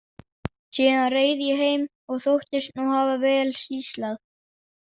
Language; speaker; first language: Icelandic; non-native, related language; Danish